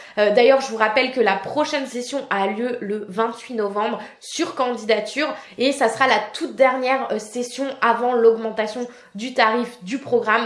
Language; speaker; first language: French; native; French